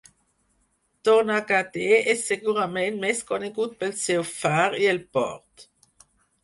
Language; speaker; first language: Catalan; non-native, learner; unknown